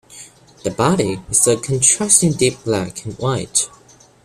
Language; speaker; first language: English; non-native, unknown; Chinese